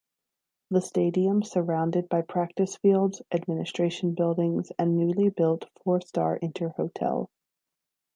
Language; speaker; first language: English; native; English